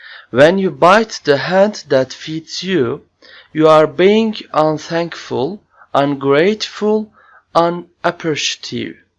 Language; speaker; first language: English; non-native, fluent; Turkish